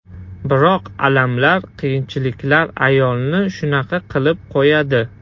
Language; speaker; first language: Uzbek; non-native, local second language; Russian